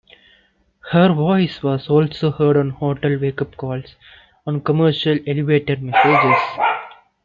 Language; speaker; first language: English; non-native, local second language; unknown